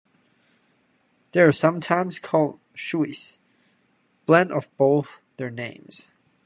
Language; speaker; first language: English; non-native, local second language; Cantonese